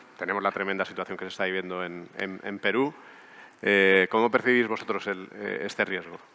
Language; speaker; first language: Spanish; native; Spanish